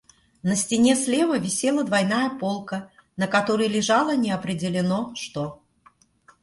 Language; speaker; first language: Russian; native; Russian